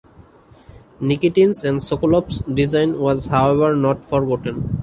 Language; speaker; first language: English; non-native, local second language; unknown